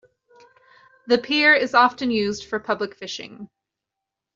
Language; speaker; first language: English; native; English